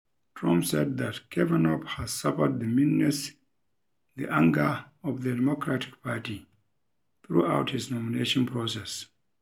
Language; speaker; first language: English; non-native, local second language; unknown